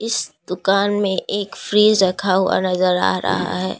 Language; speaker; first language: Hindi; non-native, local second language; Assamese